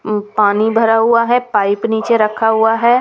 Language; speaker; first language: Hindi; non-native, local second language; Punjabi